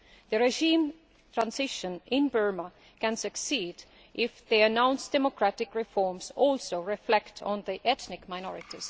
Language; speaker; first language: English; non-native, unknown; Estonian